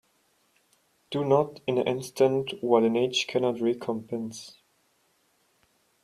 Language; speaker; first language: English; non-native, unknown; German